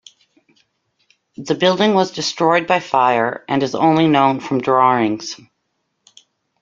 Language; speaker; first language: English; native; English